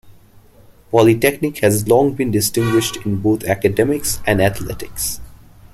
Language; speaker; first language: English; non-native, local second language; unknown